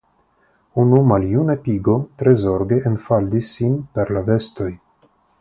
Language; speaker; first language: Esperanto; non-native, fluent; Russian